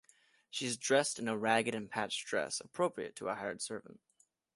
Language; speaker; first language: English; native; English